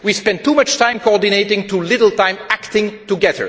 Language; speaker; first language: English; non-native, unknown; French